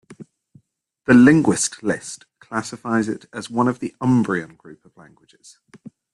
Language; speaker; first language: English; native; English